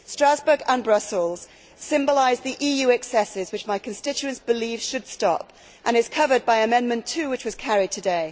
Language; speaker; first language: English; native; English